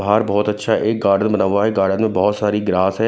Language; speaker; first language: Hindi; non-native, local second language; Punjabi